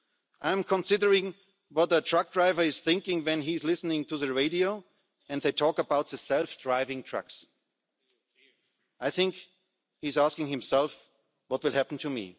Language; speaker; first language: English; non-native, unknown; German